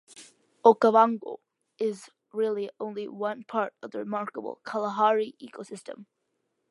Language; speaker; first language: English; early bilingual, other home language; Malayalam